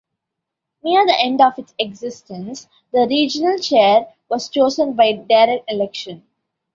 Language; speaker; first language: English; non-native, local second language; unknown